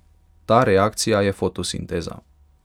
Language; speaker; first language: Slovenian; non-native, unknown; Hungarian